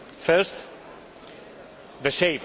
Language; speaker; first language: English; non-native, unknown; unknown